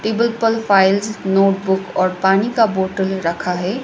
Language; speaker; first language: Hindi; non-native, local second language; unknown